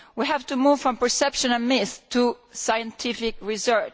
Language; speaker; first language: English; non-native, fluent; Italian